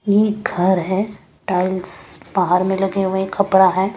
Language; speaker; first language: Hindi; non-native, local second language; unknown